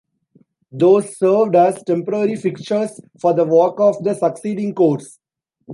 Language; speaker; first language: English; non-native, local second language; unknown